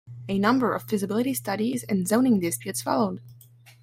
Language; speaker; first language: English; non-native, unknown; French